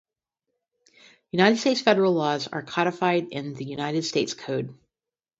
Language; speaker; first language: English; native; English